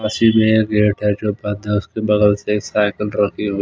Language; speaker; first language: Hindi; non-native, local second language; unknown